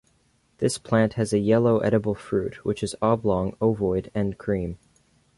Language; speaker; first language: English; native; English